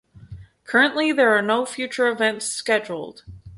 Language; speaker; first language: English; native; English